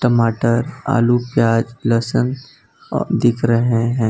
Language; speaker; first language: Hindi; non-native, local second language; Gujarati